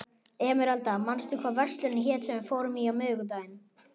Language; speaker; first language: Icelandic; native; Icelandic